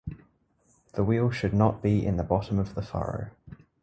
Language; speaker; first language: English; native; English